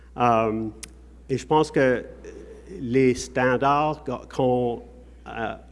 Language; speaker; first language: French; non-native, fluent; English